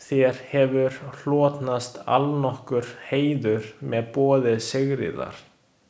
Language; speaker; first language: Icelandic; non-native, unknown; Chinese